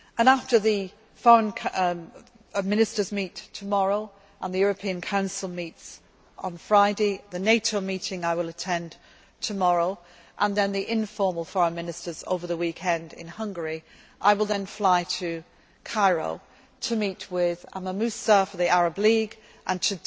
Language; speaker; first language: English; native; English